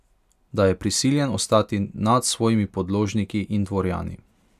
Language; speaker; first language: Slovenian; non-native, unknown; Hungarian